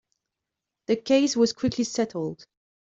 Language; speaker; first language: English; non-native, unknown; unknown